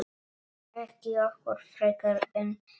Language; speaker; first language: Icelandic; non-native, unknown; Polish